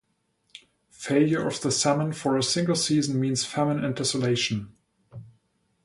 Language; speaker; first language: English; non-native, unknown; German